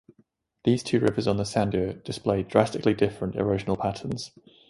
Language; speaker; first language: English; native; English